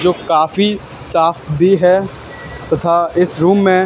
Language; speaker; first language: Hindi; native; Hindi